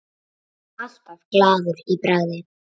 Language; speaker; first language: Icelandic; native; Icelandic